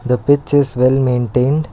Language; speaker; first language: English; non-native, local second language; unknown